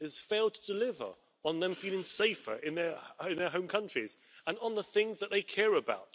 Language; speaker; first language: English; native; English